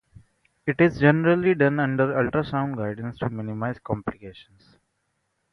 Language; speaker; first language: English; non-native, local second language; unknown